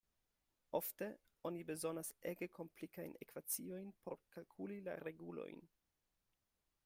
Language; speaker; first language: Esperanto; non-native, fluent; German